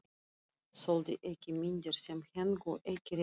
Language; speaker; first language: Icelandic; non-native, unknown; Russian